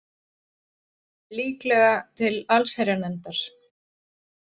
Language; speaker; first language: Icelandic; native; Icelandic